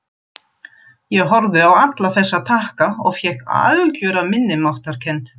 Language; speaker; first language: Icelandic; non-native, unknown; German